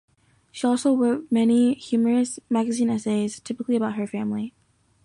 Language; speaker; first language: English; native; English